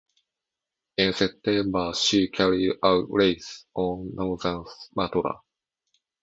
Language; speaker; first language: English; non-native, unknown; Japanese